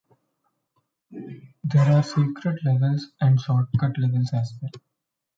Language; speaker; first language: English; non-native, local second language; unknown